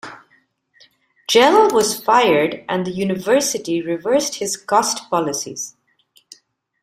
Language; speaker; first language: English; non-native, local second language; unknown